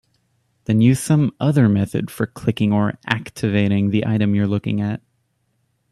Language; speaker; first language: English; native; English